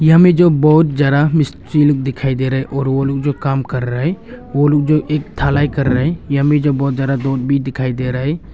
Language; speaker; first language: Hindi; early bilingual, other home language; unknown